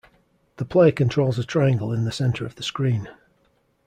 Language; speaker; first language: English; native; English